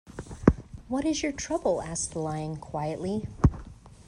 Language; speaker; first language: English; native; English